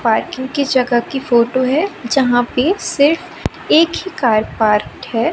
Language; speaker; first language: Hindi; native; Hindi